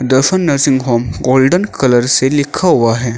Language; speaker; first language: Hindi; native; Hindi